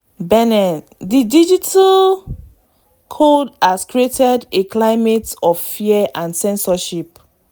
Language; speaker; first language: English; non-native, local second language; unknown